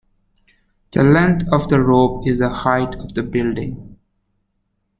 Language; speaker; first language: English; native; English